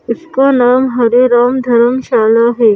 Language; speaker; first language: Hindi; native; Hindi